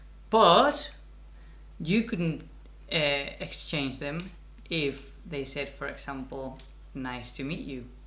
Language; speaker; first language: English; non-native, fluent; Spanish